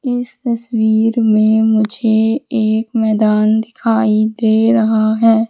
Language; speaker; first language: Hindi; native; Hindi